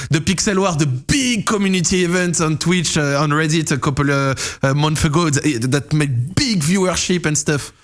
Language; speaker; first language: English; non-native, fluent; French